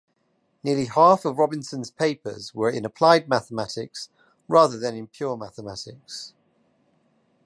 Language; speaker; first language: English; native; English